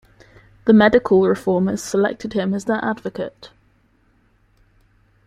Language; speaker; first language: English; native; English